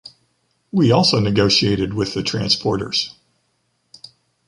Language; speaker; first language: English; native; English